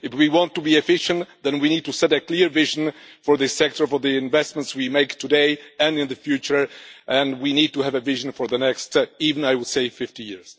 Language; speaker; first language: English; non-native, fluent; Czech